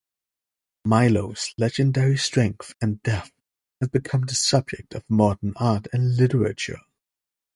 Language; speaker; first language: English; native; English